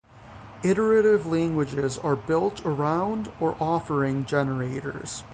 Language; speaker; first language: English; native; English